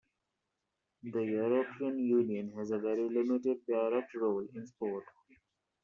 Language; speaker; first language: English; non-native, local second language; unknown